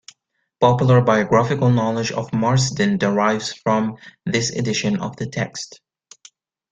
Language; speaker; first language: English; native; English